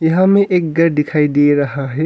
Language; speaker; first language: Hindi; non-native, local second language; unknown